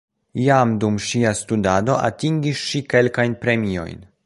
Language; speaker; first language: Esperanto; non-native, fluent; Polish